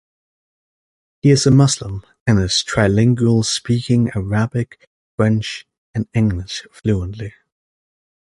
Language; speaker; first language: English; native; English